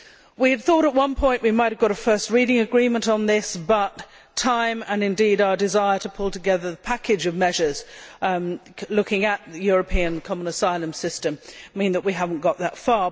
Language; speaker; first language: English; native; English